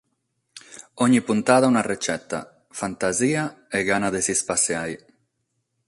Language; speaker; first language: Sardinian; non-native, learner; Catalan